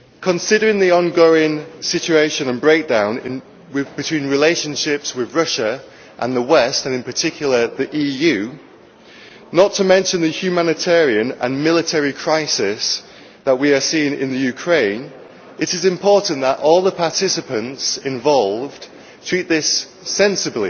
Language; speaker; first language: English; native; English